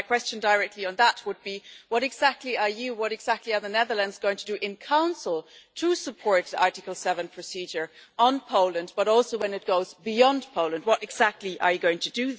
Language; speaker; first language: English; non-native, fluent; German